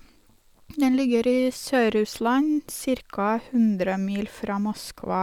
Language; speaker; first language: Norwegian; non-native, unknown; Russian